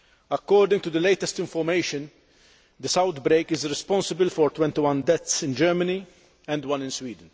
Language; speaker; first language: English; non-native, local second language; Maltese